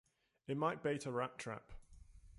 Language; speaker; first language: English; native; English